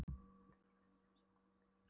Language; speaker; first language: Icelandic; non-native, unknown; Polish